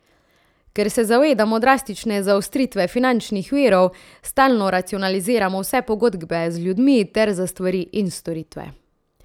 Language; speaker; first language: Slovenian; native; Slovenian